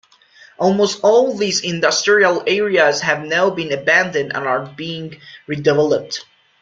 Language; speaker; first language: English; non-native, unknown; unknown